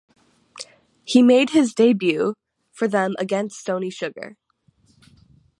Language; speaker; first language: English; native; English